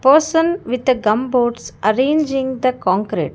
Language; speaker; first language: English; non-native, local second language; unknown